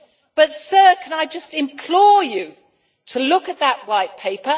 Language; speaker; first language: English; native; English